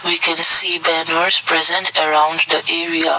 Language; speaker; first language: English; non-native, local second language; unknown